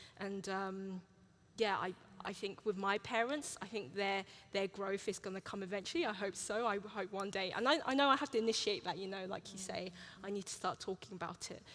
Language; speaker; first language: English; early bilingual, other home language; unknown